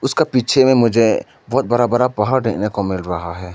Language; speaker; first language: Hindi; non-native, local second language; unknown